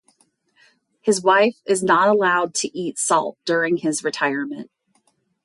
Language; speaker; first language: English; native; English